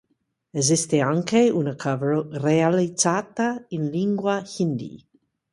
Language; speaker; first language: Italian; non-native, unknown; English